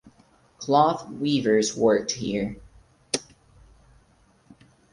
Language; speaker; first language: English; non-native, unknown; Portuguese